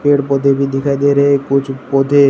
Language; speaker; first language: Hindi; non-native, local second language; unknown